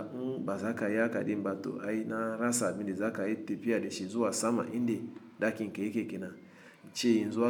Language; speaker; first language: Hausa; non-native, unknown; Igbo